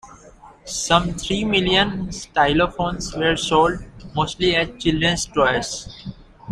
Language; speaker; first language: English; native; English